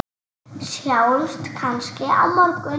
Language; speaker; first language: Icelandic; native; Icelandic